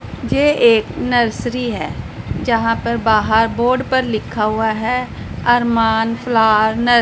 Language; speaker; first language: Hindi; non-native, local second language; Punjabi